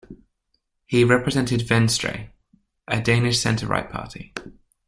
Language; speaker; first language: English; native; English